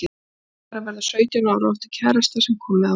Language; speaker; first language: Icelandic; native; Icelandic